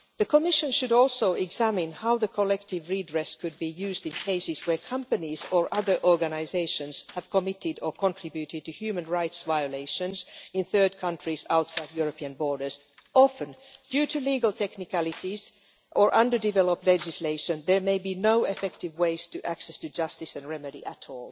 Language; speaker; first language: English; non-native, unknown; Finnish